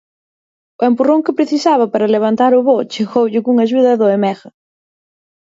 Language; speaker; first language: Galician; native; Galician